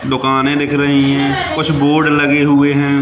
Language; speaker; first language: Hindi; native; Hindi